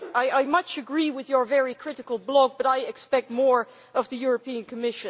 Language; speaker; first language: English; non-native, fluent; Dutch